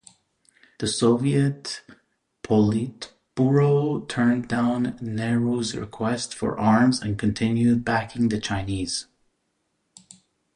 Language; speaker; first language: English; native; English